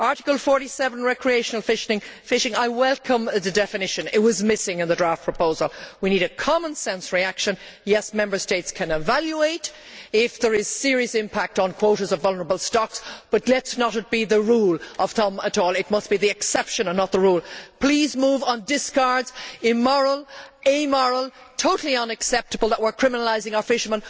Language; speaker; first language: English; native; English